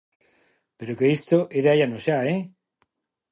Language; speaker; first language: Galician; non-native, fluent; Spanish